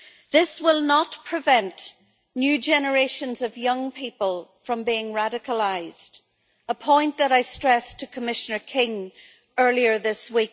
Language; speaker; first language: English; native; English